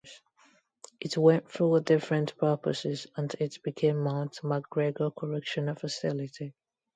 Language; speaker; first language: English; non-native, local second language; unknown